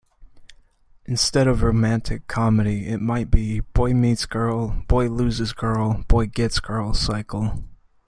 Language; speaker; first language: English; native; English